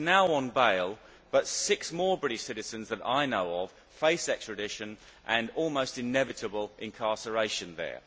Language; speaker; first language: English; native; English